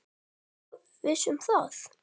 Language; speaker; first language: Icelandic; native; Icelandic